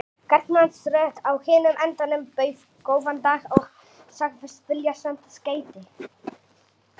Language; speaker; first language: Icelandic; native; Icelandic